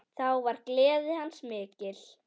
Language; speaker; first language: Icelandic; native; Icelandic